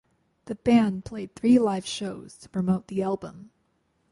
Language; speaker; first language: English; native; English